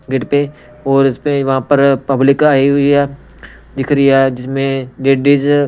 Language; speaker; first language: Hindi; non-native, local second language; Punjabi